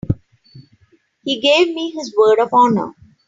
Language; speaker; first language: English; non-native, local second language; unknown